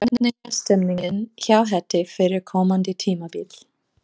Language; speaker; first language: Icelandic; non-native, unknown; English